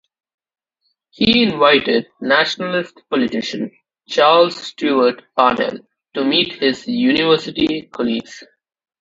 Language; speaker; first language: English; non-native, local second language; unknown